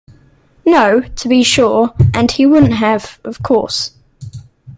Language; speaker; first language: English; native; English